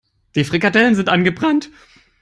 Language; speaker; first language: English; non-native, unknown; German